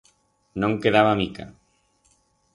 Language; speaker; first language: Aragonese; non-native, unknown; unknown